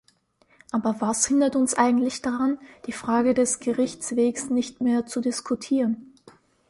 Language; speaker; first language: German; native; German